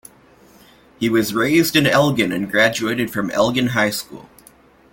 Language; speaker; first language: English; native; English